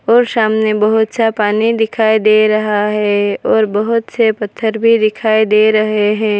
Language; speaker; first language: Hindi; non-native, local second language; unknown